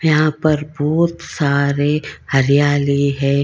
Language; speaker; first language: Hindi; non-native, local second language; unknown